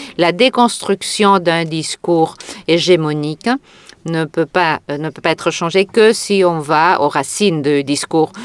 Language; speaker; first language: French; non-native, fluent; Catalan